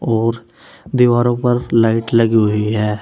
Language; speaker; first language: Hindi; native; Hindi